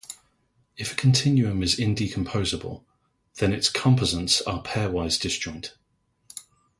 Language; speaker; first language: English; native; English